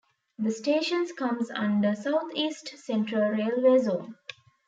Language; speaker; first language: English; non-native, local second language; Tamil